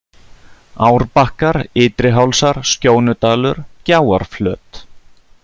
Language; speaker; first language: Icelandic; native; Icelandic